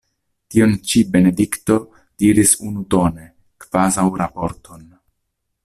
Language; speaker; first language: Esperanto; non-native, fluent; Italian